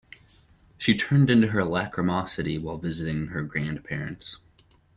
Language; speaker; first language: English; native; English